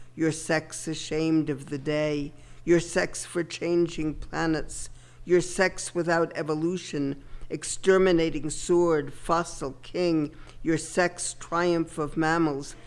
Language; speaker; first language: English; native; English